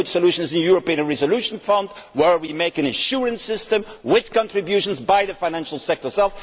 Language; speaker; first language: English; non-native, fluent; Dutch